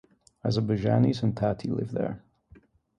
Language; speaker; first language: English; native; English